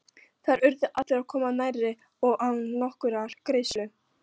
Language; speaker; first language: Icelandic; non-native, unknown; Polish